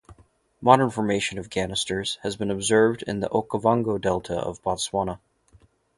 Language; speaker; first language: English; native; English